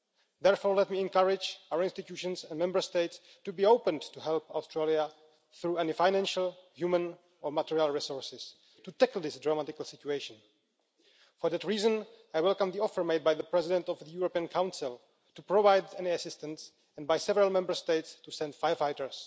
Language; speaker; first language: English; non-native, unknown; Czech